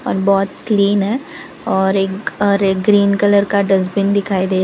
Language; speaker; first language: Hindi; non-native, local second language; Gujarati